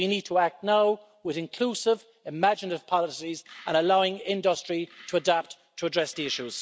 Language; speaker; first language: English; native; English